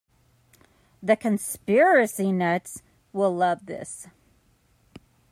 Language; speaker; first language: English; native; English